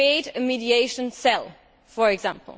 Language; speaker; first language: English; native; English